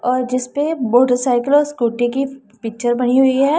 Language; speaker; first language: Hindi; non-native, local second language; Punjabi